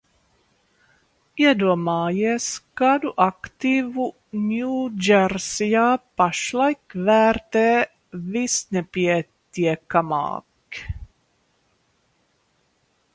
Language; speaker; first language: Latvian; early bilingual, heritage; Latvian